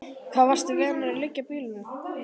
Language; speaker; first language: Icelandic; native; Icelandic